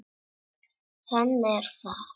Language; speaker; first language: Icelandic; non-native, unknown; Czech